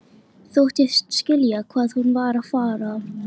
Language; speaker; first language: Icelandic; native; Icelandic